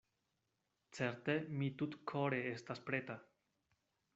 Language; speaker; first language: Esperanto; non-native, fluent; Spanish